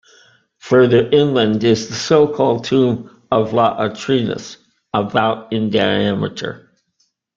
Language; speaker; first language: English; native; English